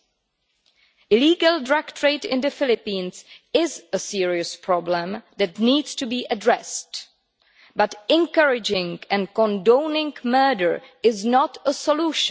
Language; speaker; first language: English; non-native, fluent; Czech